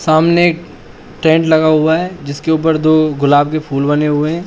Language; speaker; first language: Hindi; native; Hindi